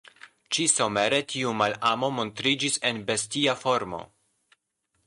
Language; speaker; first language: Esperanto; non-native, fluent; Polish